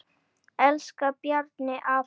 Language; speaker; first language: Icelandic; native; Icelandic